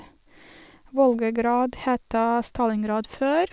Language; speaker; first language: Norwegian; non-native, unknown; Russian